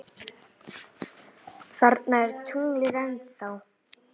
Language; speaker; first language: Icelandic; native; Icelandic